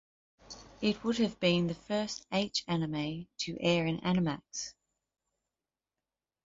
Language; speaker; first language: English; native; English